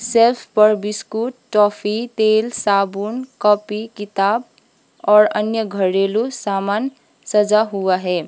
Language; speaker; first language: Hindi; non-native, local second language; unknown